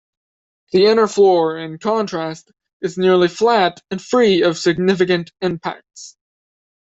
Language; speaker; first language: English; native; English